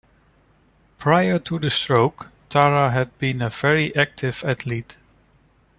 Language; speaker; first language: English; non-native, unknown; Dutch